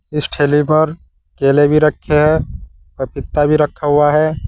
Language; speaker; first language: Hindi; native; Hindi